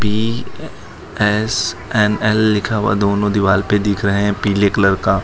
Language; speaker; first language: Hindi; non-native, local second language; Gujarati